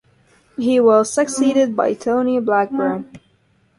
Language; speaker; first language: English; non-native, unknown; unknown